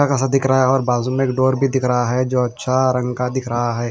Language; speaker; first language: Hindi; non-native, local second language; Punjabi